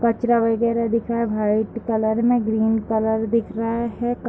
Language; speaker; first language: Hindi; native; Hindi